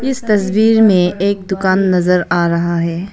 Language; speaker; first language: Hindi; non-native, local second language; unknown